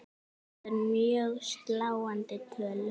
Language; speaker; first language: Icelandic; native; Icelandic